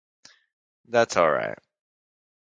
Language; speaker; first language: English; native; English